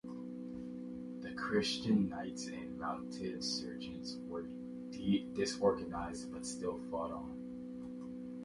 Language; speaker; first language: English; native; English